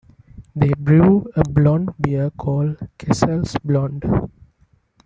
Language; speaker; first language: English; non-native, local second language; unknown